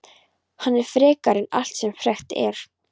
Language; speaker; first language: Icelandic; non-native, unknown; Polish